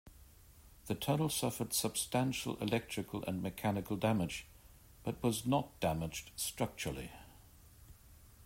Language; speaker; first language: English; native; English